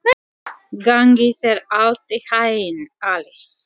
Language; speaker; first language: Icelandic; non-native, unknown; Latvian